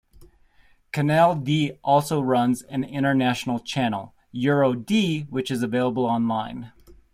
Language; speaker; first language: English; native; English